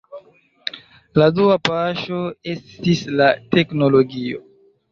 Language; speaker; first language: Esperanto; non-native, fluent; Chinese